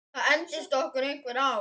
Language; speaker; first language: Icelandic; native; Icelandic